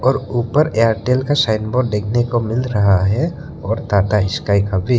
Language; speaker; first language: Hindi; non-native, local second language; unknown